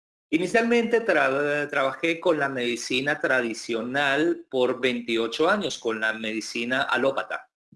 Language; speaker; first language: Spanish; native; Spanish